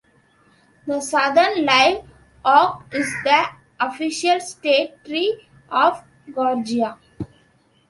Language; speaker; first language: English; non-native, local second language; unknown